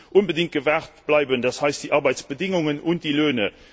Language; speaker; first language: German; non-native, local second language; Luxembourgish